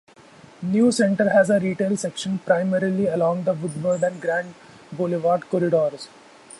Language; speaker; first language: English; non-native, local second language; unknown